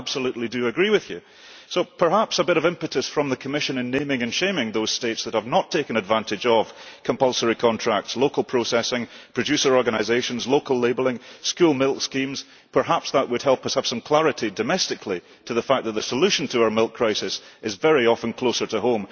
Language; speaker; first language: English; early bilingual, heritage; English